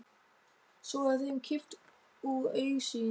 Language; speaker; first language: Icelandic; non-native, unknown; German